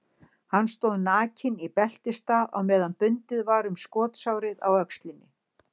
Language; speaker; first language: Icelandic; native; Icelandic